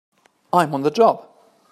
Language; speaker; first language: English; native; English